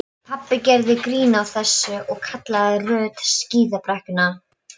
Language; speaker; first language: Icelandic; non-native, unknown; Polish